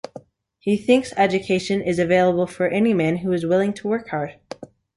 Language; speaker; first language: English; native; English